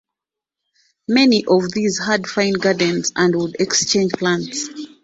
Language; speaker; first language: English; non-native, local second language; Ganda